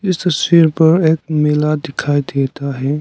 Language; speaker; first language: Hindi; non-native, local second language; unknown